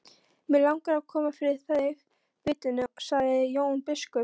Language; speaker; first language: Icelandic; non-native, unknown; Polish